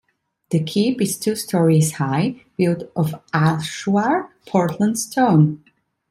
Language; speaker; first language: English; non-native, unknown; Italian